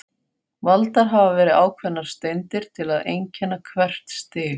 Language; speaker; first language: Icelandic; non-native, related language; Faroese